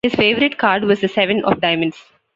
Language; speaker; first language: English; non-native, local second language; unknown